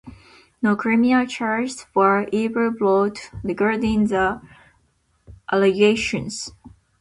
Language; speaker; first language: English; non-native, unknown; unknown